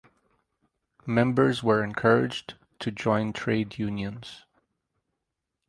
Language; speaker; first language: English; native; English